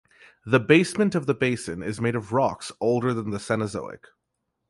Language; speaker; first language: English; native; English